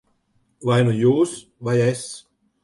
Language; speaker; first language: Latvian; native; Latvian